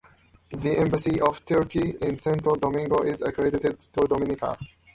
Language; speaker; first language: English; native; English